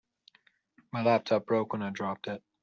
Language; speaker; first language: English; native; English